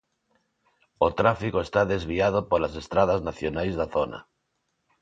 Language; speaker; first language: Galician; non-native, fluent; Spanish